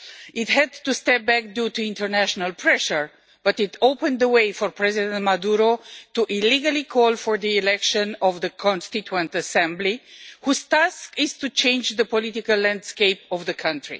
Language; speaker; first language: English; non-native, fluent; Romanian